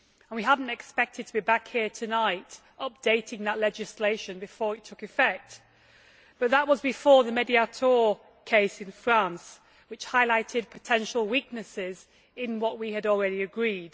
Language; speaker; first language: English; native; English